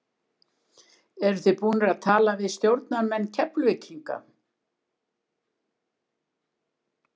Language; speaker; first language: Icelandic; native; Icelandic